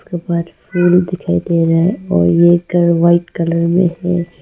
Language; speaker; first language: Hindi; non-native, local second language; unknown